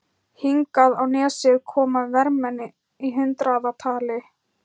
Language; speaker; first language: Icelandic; non-native, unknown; Thai